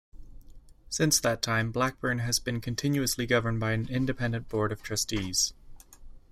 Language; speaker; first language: English; native; English